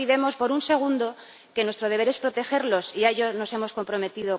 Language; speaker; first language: Spanish; native; Spanish